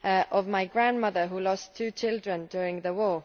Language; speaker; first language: English; non-native, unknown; Estonian